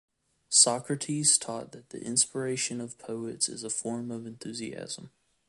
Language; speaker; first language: English; native; English